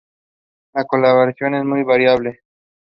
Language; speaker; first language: English; non-native, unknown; Spanish